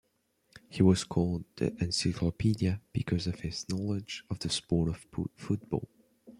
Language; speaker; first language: English; non-native, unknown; French